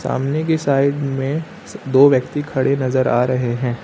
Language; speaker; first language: Hindi; native; Hindi